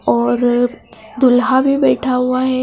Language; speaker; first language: Hindi; native; Hindi